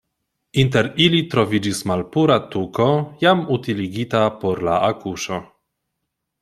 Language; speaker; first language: Esperanto; non-native, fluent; Polish